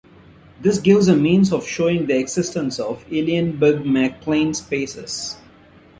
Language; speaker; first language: English; non-native, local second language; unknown